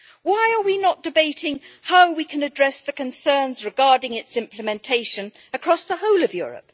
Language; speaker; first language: English; native; English